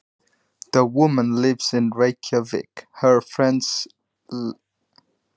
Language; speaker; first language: Icelandic; non-native, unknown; Nepali